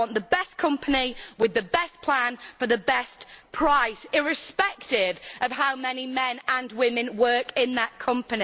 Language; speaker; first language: English; native; English